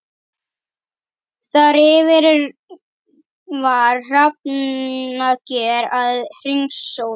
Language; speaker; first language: Icelandic; native; Icelandic